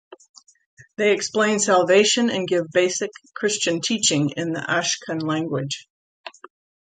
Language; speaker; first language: English; native; English